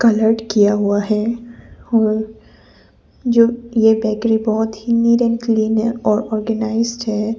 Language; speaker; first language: Hindi; early bilingual, other home language; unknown